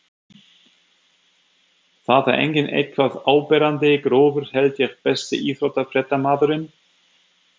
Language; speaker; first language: Icelandic; non-native, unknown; German